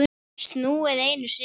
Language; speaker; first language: Icelandic; native; Icelandic